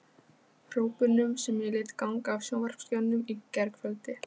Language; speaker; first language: Icelandic; non-native, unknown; Polish